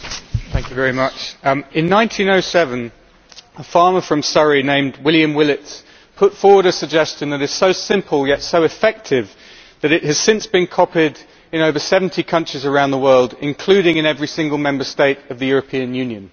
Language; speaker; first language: English; native; English